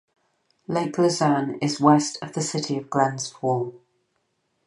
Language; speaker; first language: English; native; English